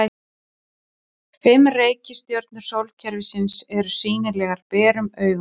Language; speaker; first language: Icelandic; native; Icelandic